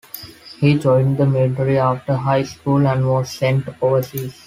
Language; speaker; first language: English; non-native, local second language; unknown